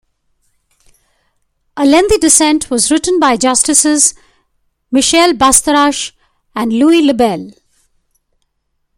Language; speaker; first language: English; non-native, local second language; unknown